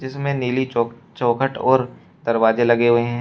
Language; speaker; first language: Hindi; native; Hindi